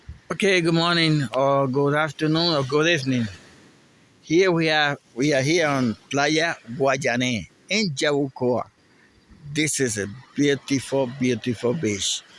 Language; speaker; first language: English; non-native, learner; Spanish